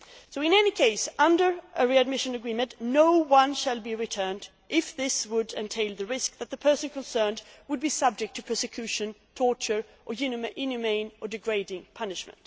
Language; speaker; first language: English; non-native, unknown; Swedish